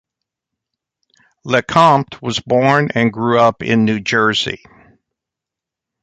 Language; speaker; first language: English; native; English